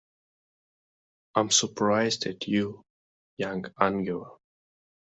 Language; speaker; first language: English; non-native, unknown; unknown